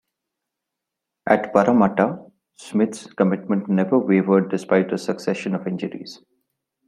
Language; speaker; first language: English; non-native, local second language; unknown